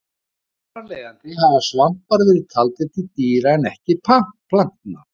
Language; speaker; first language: Icelandic; native; Icelandic